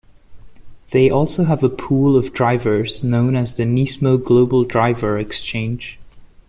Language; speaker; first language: English; non-native, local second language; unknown